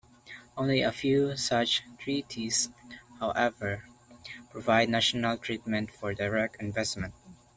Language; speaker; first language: English; non-native, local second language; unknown